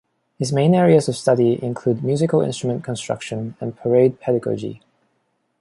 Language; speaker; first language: English; non-native, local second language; Cantonese